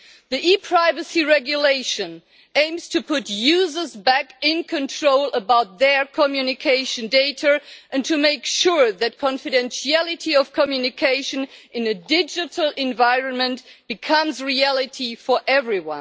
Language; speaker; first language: English; non-native, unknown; German